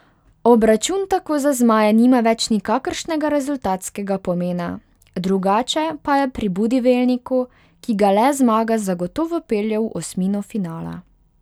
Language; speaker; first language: Slovenian; non-native, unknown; Hungarian